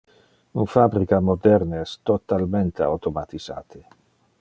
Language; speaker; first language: Interlingua; non-native, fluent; Dutch